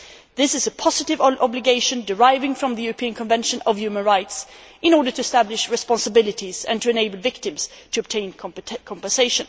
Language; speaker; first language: English; non-native, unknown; Swedish